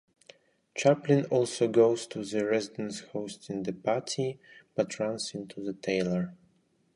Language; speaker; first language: English; non-native, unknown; Russian